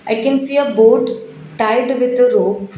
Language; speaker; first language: English; non-native, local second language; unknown